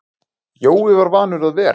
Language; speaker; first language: Icelandic; native; Icelandic